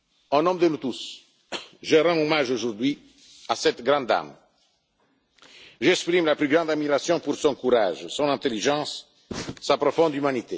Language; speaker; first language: French; non-native, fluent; Italian